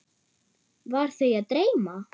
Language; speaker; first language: Icelandic; non-native, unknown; German